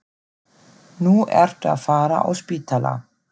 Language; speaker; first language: Icelandic; non-native, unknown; German